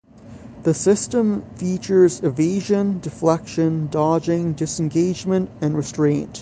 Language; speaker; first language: English; native; English